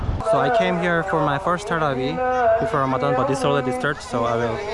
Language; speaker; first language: English; non-native, fluent; Korean